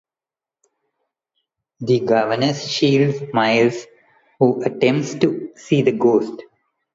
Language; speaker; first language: English; non-native, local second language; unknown